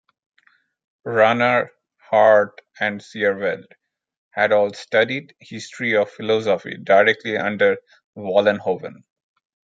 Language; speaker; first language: English; non-native, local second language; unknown